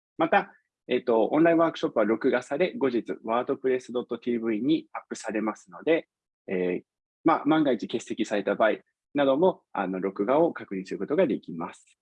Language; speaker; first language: Japanese; non-native, fluent; English